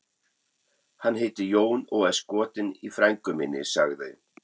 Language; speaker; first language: Icelandic; non-native, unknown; German